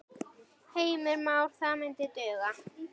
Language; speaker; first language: Icelandic; native; Icelandic